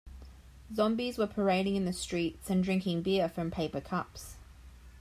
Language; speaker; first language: English; native; English